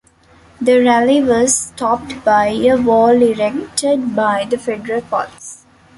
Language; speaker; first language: English; non-native, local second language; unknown